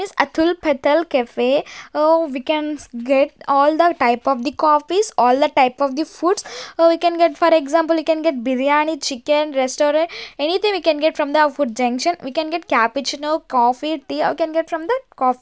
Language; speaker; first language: English; non-native, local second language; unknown